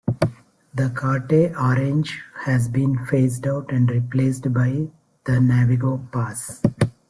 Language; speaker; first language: English; non-native, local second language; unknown